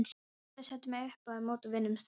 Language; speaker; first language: Icelandic; non-native, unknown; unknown